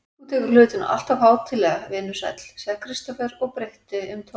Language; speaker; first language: Icelandic; native; Icelandic